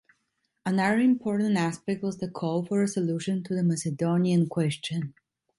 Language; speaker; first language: English; non-native, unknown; Italian